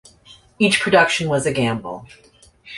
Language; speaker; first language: English; native; English